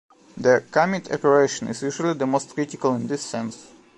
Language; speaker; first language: English; non-native, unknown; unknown